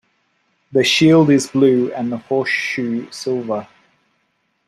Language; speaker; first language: English; native; English